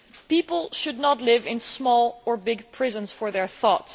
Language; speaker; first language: English; non-native, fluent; Dutch